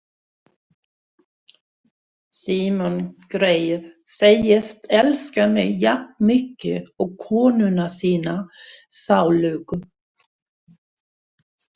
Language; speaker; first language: Icelandic; non-native, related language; Swedish